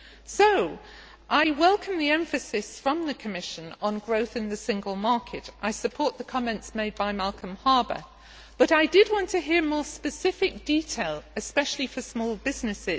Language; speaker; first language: English; native; English